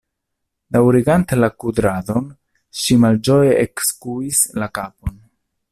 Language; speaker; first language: Esperanto; non-native, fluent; Italian